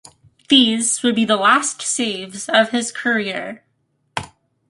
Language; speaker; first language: English; native; English